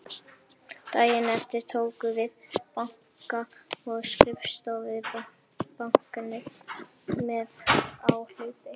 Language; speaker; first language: Icelandic; native; Icelandic